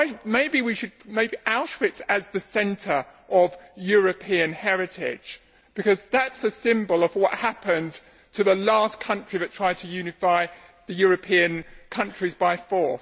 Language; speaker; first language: English; native; English